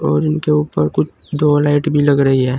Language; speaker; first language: Hindi; native; Hindi